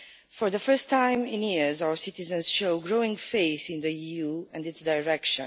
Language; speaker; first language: English; non-native, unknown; Romanian